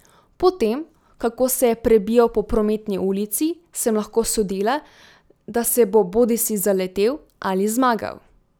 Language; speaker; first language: Slovenian; native; Slovenian